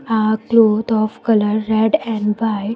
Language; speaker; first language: English; non-native, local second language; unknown